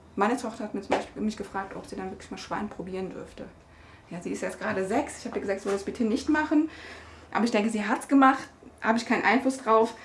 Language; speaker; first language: German; early bilingual, other home language; Turkish